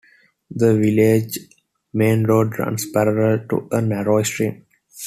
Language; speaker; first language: English; non-native, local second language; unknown